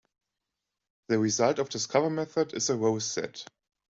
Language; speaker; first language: English; non-native, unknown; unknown